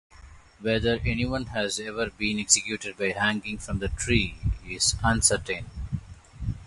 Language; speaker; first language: English; non-native, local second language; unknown